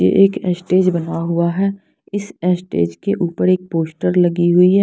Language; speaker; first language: Hindi; non-native, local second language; Punjabi